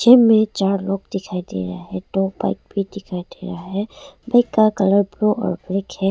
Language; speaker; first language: Hindi; early bilingual, other home language; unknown